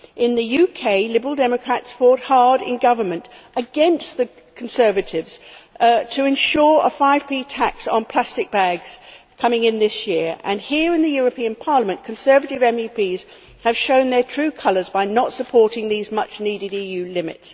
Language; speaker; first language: English; native; English